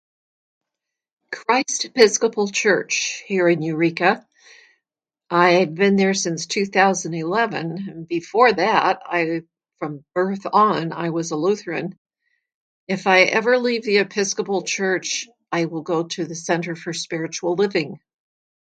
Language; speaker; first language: English; native; English